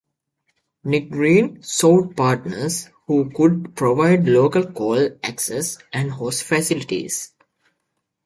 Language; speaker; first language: English; native; English